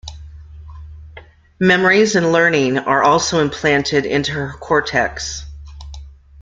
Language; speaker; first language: English; native; English